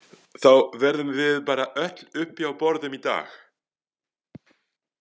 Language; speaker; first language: Icelandic; non-native, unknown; French